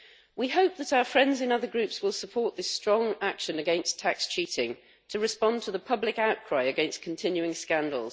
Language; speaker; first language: English; native; English